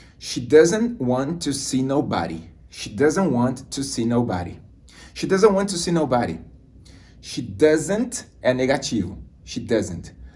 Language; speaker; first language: English; non-native, fluent; Portuguese